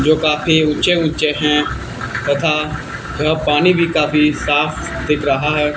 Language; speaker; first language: Hindi; native; Hindi